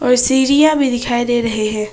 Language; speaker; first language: Hindi; non-native, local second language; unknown